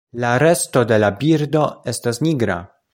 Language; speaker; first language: Esperanto; non-native, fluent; Polish